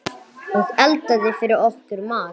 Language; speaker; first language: Icelandic; non-native, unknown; English